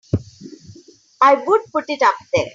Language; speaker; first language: English; non-native, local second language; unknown